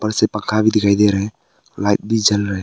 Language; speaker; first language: Hindi; early bilingual, other home language; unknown